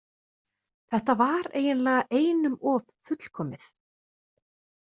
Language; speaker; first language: Icelandic; native; Icelandic